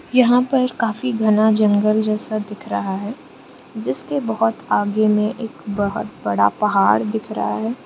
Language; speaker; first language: Hindi; non-native, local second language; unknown